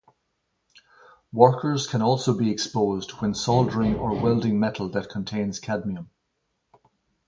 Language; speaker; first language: English; native; English